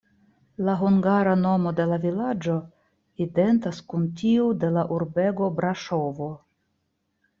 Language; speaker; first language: Esperanto; non-native, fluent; Russian